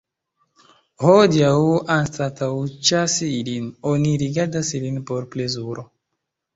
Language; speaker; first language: Esperanto; non-native, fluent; Chinese